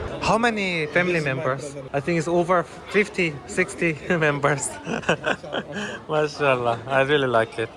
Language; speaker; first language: English; non-native, learner; Korean